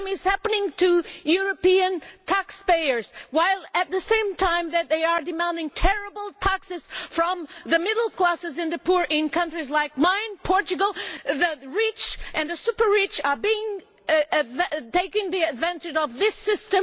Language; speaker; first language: English; non-native, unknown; Portuguese